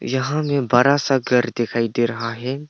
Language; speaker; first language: Hindi; non-native, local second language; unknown